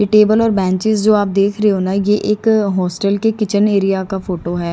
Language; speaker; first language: Hindi; native; Hindi